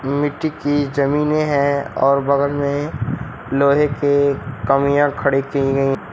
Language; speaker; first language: Hindi; native; Hindi